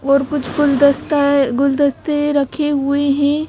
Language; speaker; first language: Hindi; native; Hindi